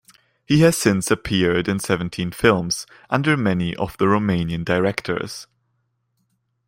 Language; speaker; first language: English; non-native, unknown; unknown